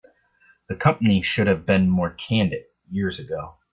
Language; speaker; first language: English; native; English